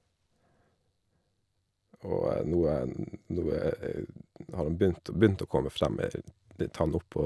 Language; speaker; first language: Norwegian; native; Norwegian